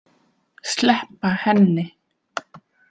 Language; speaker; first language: Icelandic; non-native, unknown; Vietnamese